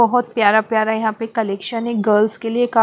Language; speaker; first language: Hindi; non-native, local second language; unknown